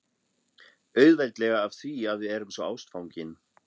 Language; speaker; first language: Icelandic; non-native, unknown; German